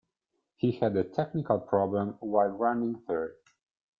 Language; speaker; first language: English; non-native, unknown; Italian